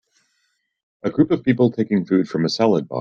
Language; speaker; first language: English; native; English